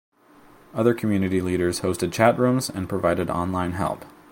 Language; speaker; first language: English; native; English